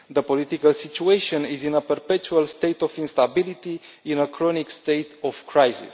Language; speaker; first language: English; non-native, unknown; Romanian